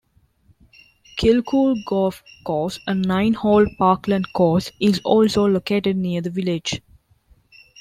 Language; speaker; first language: English; non-native, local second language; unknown